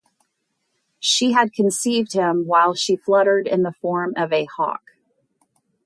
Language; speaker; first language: English; native; English